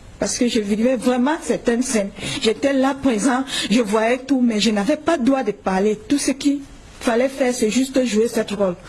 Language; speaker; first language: French; non-native, local second language; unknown